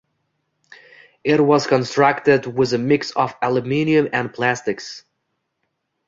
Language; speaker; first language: English; non-native, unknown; Uzbek